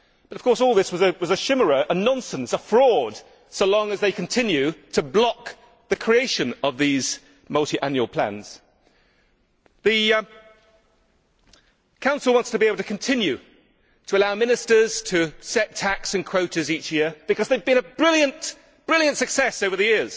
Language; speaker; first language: English; native; English